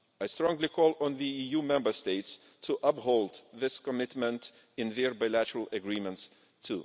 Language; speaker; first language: English; non-native, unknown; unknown